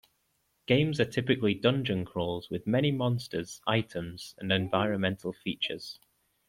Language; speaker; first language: English; native; English